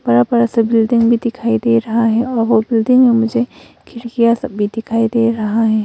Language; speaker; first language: Hindi; early bilingual, other home language; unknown